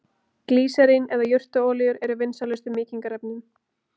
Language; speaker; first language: Icelandic; native; Icelandic